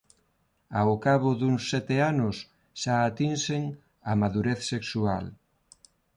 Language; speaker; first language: Galician; non-native, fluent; Spanish